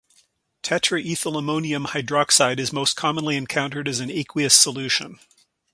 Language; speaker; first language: English; native; English